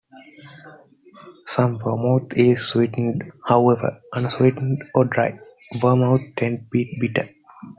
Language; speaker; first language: English; non-native, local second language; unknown